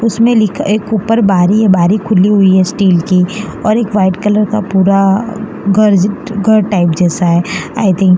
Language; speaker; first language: Hindi; non-native, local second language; Gujarati